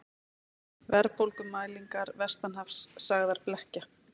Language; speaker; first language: Icelandic; native; Icelandic